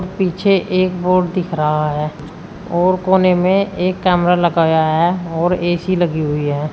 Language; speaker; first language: Hindi; native; Hindi